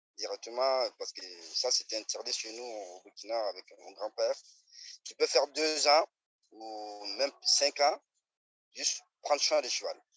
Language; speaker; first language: French; non-native, local second language; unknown